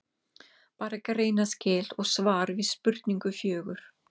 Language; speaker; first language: Icelandic; non-native, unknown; English